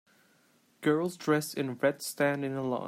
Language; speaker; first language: English; non-native, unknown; Turkish